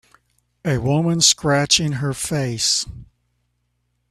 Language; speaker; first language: English; native; English